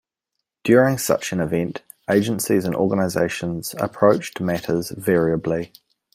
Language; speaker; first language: English; native; English